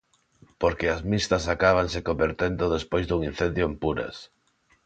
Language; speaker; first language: Galician; non-native, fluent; Spanish